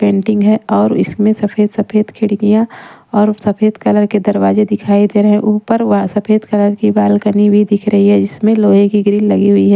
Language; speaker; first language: Hindi; non-native, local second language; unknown